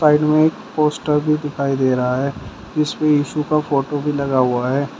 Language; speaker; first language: Hindi; native; Hindi